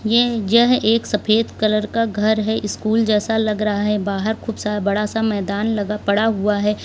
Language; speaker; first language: Hindi; native; Hindi